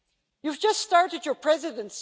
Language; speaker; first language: English; non-native, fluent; Dutch